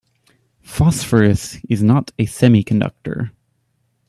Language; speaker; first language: English; native; English